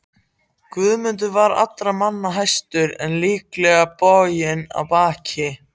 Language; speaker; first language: Icelandic; non-native, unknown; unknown